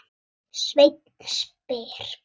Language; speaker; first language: Icelandic; native; Icelandic